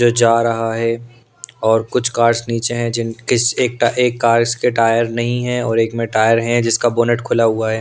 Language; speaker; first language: Hindi; non-native, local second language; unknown